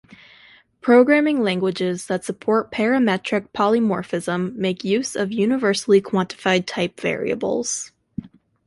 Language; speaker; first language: English; native; English